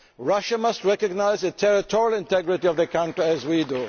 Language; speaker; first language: English; non-native, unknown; German